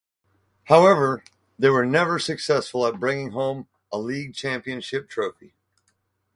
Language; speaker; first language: English; native; English